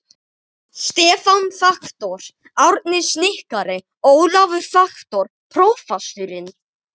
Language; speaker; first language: Icelandic; native; Icelandic